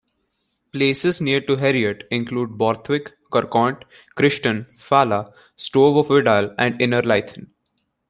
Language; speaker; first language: English; non-native, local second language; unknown